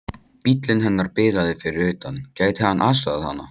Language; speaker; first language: Icelandic; non-native, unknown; Polish